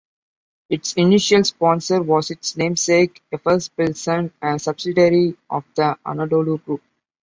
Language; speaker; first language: English; non-native, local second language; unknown